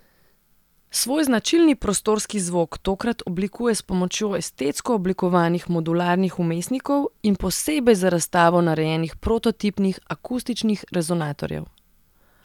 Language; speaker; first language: Slovenian; non-native, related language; Serbian